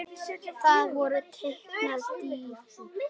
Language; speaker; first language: Icelandic; native; Icelandic